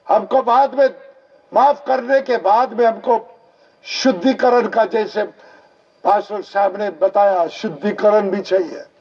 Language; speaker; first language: Hindi; non-native, local second language; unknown